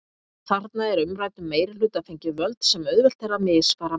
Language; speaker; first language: Icelandic; native; Icelandic